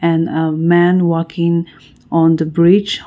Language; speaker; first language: English; non-native, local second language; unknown